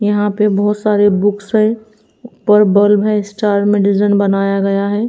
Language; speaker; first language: Hindi; native; Hindi